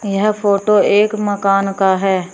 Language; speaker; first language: Hindi; native; Hindi